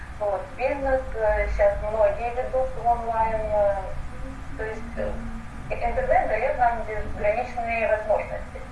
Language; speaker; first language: Russian; native; Russian